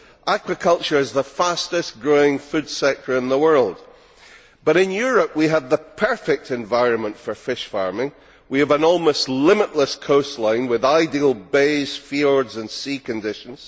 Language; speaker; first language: English; native; English